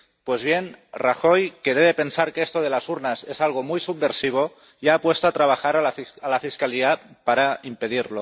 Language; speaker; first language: Spanish; non-native, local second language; Catalan